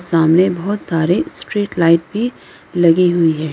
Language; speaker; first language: Hindi; non-native, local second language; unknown